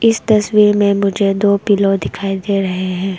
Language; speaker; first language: Hindi; non-native, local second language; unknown